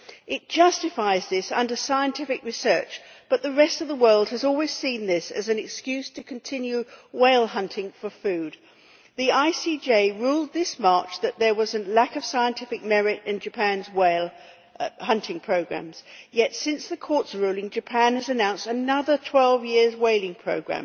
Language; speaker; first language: English; native; English